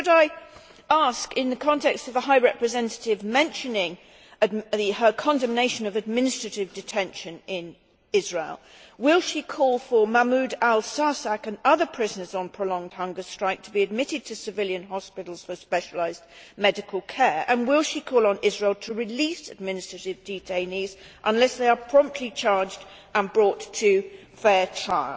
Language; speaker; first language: English; native; English